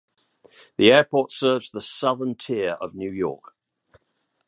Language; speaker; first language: English; native; English